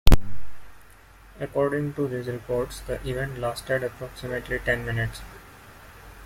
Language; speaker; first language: English; non-native, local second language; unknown